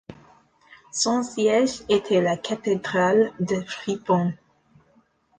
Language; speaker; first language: French; non-native, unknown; English